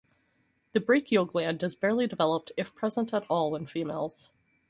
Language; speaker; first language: English; native; English